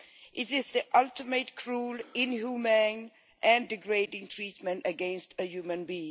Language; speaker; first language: English; non-native, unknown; Swedish